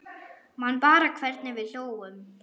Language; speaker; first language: Icelandic; non-native, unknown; German